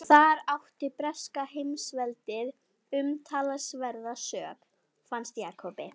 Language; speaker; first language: Icelandic; native; Icelandic